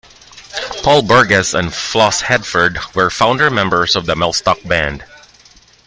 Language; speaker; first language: English; non-native, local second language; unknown